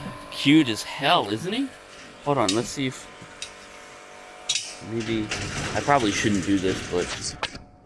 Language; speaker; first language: English; native; English